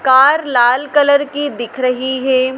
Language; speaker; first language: Hindi; native; Hindi